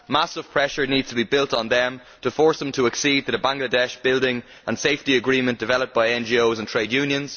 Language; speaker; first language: English; native; English